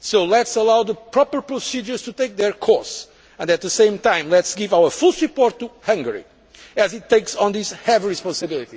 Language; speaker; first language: English; non-native, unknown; Portuguese